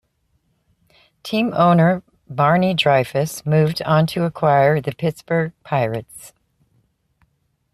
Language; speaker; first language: English; native; English